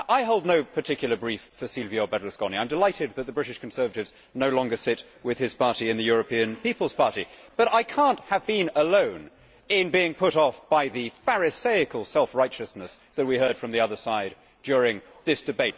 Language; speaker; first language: English; native; English